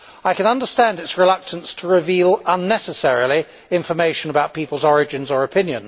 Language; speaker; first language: English; native; English